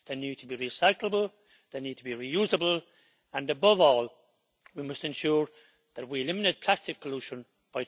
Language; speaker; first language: English; native; English